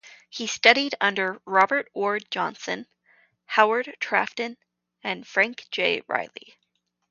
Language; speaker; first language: English; native; English